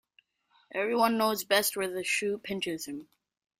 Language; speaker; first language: English; native; English